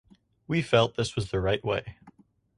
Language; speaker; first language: English; native; English